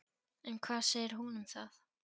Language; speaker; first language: Icelandic; non-native, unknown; Polish